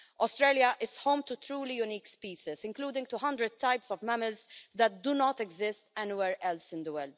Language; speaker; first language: English; non-native, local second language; Maltese